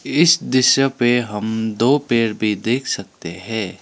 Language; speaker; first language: Hindi; non-native, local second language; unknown